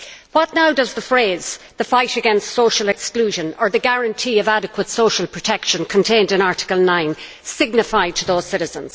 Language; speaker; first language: English; native; English